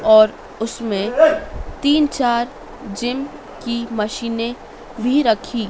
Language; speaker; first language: Hindi; native; Hindi